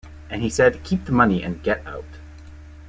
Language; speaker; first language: English; native; English